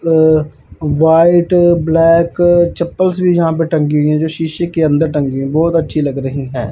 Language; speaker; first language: Hindi; non-native, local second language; Punjabi